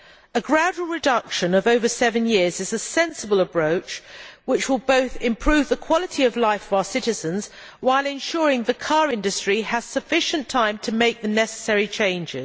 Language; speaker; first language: English; native; English